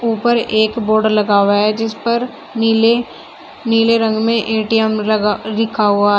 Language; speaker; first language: Hindi; native; Hindi